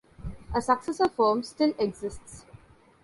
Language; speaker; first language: English; non-native, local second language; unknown